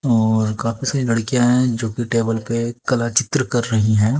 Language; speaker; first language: Hindi; native; Hindi